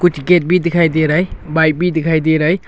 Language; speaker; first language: Hindi; non-native, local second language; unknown